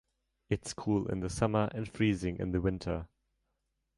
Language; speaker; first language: English; non-native, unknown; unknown